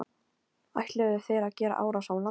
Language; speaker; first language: Icelandic; non-native, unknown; Polish